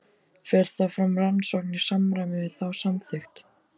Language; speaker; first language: Icelandic; native; Icelandic